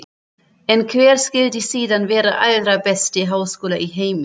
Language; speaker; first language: Icelandic; non-native, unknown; German